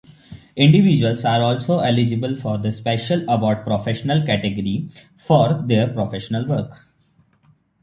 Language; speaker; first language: English; non-native, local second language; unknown